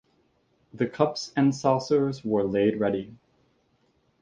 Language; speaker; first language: English; native; English